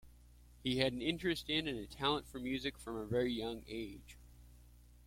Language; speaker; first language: English; native; English